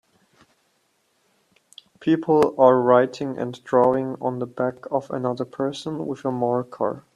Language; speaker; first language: English; non-native, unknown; German